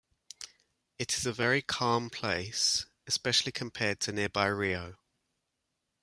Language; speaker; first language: English; native; English